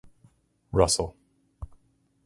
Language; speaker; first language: English; native; English